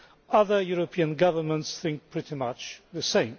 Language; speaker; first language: English; non-native, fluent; Polish